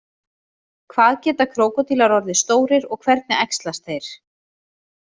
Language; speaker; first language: Icelandic; native; Icelandic